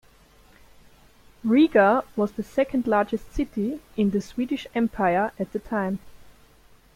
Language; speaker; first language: English; non-native, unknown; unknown